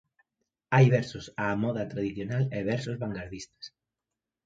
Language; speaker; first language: Galician; native; Galician